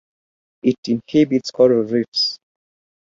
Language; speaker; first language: English; native; English